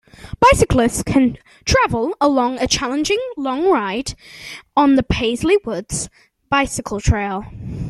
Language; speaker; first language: English; native; English